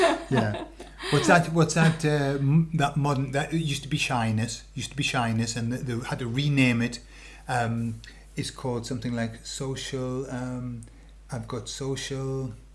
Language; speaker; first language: English; native; English